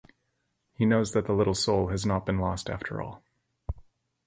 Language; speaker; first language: English; native; English